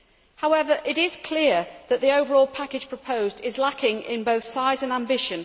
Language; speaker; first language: English; native; English